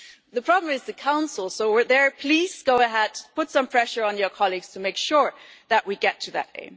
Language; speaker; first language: English; non-native, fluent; German